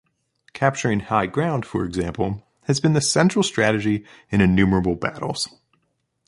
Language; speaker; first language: English; native; English